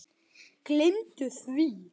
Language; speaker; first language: Icelandic; native; Icelandic